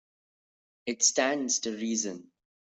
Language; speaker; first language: English; non-native, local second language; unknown